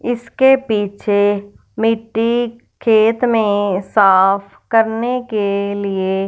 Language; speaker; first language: Hindi; non-native, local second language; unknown